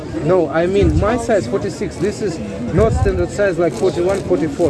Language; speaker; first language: English; non-native, learner; Russian